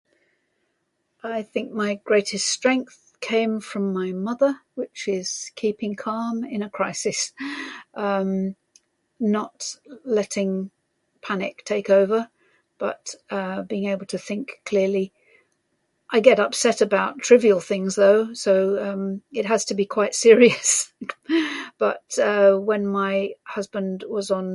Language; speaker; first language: English; native; English